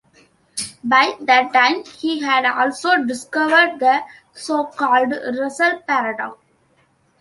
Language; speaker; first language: English; non-native, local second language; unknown